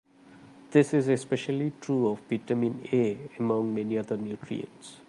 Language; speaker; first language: English; non-native, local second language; Malayalam